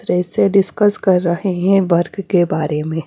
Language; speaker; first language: Hindi; non-native, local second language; Punjabi